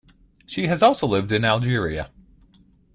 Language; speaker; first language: English; native; English